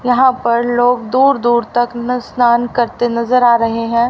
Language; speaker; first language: Hindi; native; Hindi